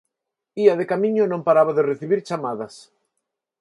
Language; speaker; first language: Galician; non-native, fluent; Spanish